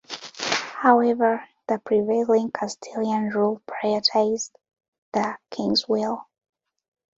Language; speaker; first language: English; non-native, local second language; Ganda